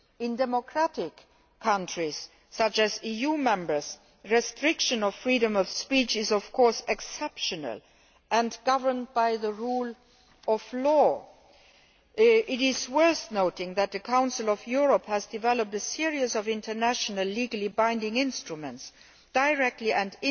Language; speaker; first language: English; non-native, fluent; Luxembourgish